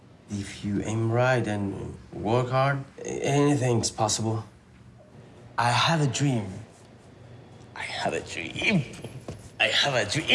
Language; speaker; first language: English; non-native, learner; Spanish